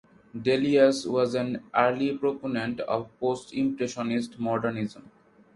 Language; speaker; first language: English; non-native, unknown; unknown